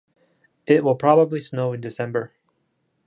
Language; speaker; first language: English; non-native, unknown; Japanese